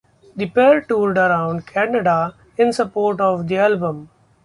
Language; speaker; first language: English; non-native, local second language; Marathi